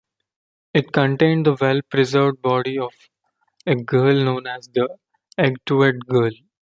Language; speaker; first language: English; non-native, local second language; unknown